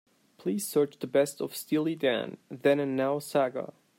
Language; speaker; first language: English; non-native, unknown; Turkish